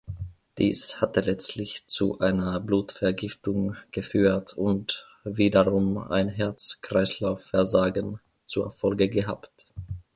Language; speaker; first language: German; non-native, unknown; Finnish